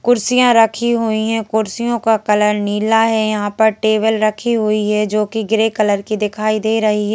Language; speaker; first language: Hindi; native; Hindi